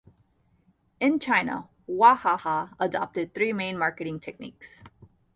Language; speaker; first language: English; native; English